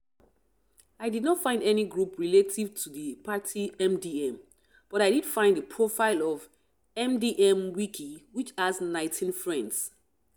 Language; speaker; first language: English; non-native, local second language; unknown